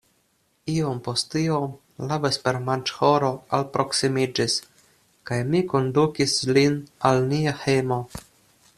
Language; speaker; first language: Esperanto; non-native, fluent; Russian